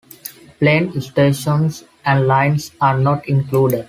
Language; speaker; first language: English; non-native, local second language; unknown